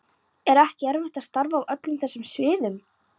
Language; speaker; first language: Icelandic; non-native, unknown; Polish